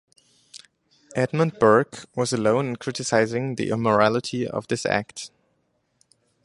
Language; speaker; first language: English; non-native, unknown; German